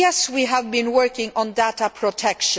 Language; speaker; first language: English; non-native, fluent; Luxembourgish